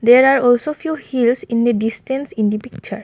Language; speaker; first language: English; non-native, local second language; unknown